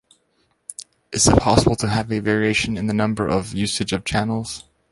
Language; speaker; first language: English; native; English